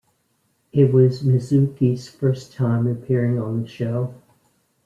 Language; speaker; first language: English; native; English